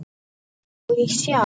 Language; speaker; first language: Icelandic; non-native, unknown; Polish